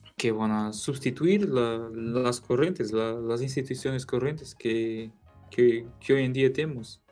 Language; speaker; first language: Spanish; non-native, related language; Portuguese